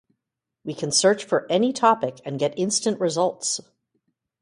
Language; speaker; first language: English; native; English